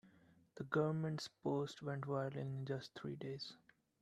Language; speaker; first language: English; non-native, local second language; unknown